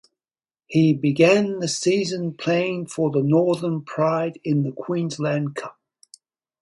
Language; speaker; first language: English; native; English